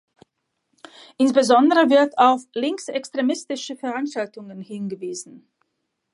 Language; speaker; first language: German; non-native, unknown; Latvian